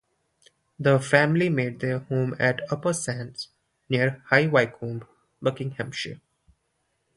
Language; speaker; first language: English; non-native, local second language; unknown